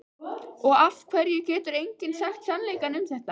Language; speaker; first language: Icelandic; native; Icelandic